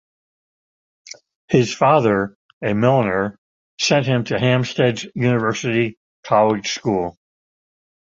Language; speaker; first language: English; native; English